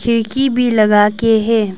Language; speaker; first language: Hindi; non-native, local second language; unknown